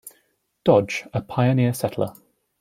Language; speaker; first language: English; native; English